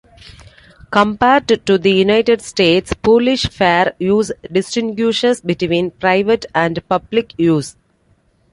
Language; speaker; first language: English; non-native, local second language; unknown